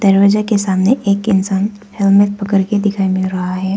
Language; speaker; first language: Hindi; non-native, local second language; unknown